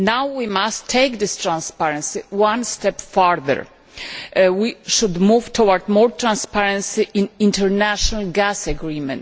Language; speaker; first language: English; non-native, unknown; Polish